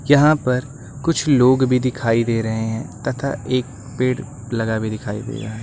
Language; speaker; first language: Hindi; native; Hindi